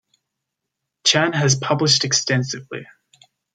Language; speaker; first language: English; native; English